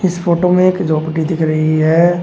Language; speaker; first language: Hindi; native; Hindi